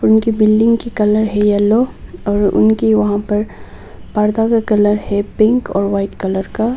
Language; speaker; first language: Hindi; non-native, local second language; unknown